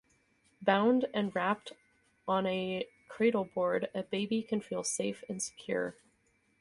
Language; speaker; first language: English; native; English